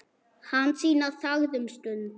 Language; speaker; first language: Icelandic; non-native, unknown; German